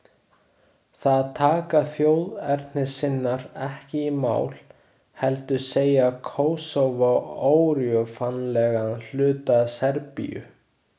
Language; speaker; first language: Icelandic; non-native, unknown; Chinese